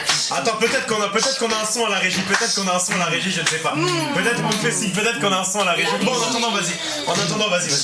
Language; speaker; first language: French; native; French